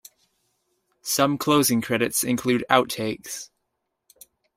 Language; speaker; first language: English; native; English